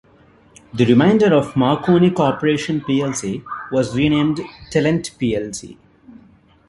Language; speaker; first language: English; non-native, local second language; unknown